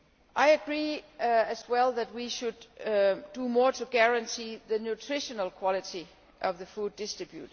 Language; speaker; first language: English; non-native, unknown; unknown